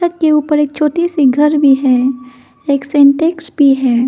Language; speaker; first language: Hindi; non-native, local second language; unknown